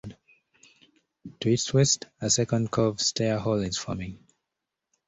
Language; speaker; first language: English; native; English